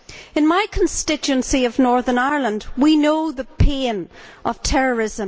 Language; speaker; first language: English; native; English